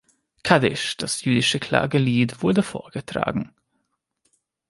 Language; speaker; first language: German; non-native, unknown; Hungarian